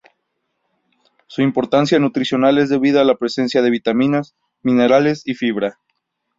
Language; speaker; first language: Spanish; native; Spanish